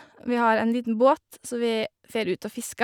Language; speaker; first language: Norwegian; native; Norwegian